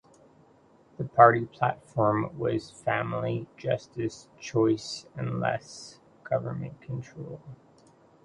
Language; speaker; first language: English; native; English